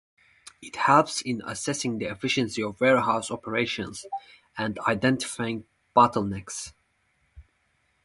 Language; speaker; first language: English; non-native, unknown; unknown